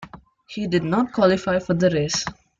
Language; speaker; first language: English; non-native, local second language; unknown